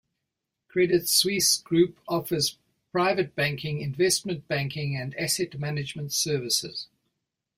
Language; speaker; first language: English; native; English